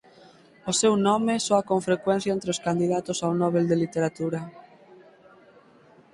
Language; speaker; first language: Galician; native; Galician